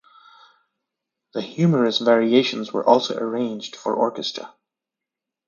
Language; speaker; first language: English; native; English